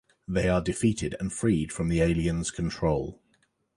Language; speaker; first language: English; native; English